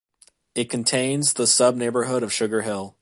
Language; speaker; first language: English; native; English